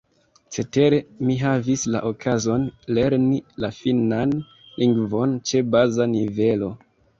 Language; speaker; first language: Esperanto; non-native, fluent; Kinyarwanda